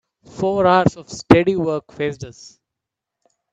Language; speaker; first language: English; non-native, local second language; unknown